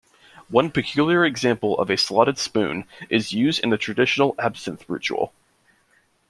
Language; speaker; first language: English; native; English